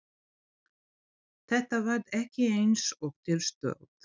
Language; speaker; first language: Icelandic; non-native, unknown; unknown